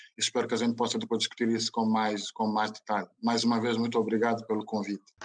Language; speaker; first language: Portuguese; non-native, fluent; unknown